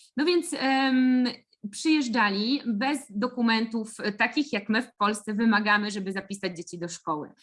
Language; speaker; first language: Polish; native; Polish